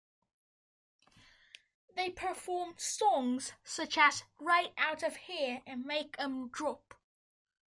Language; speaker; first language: English; native; English